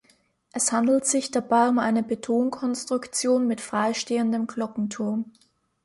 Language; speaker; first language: German; native; German